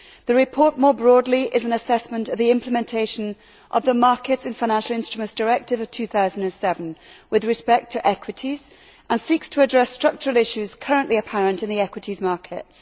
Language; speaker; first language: English; native; English